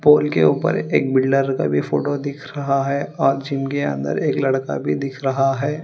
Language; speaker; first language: Hindi; non-native, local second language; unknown